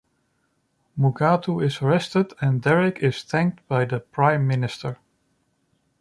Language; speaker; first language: English; non-native, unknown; Dutch